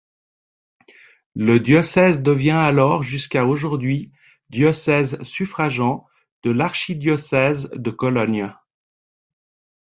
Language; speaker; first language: French; native; French